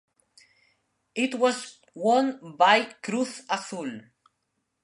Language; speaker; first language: English; non-native, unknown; Spanish